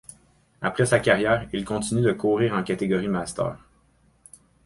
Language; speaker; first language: French; native; French